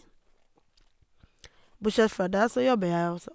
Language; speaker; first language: Norwegian; non-native, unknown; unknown